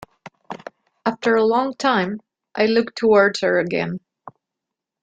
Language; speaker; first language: English; non-native, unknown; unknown